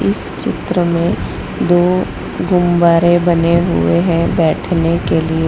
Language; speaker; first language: Hindi; non-native, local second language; Gujarati